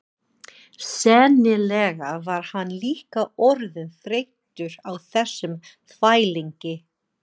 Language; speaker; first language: Icelandic; non-native, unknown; English